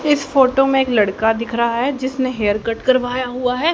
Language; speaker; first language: Hindi; native; Hindi